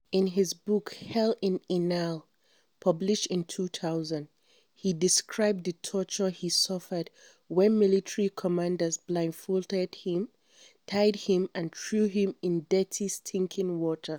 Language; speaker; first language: English; non-native, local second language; Hausa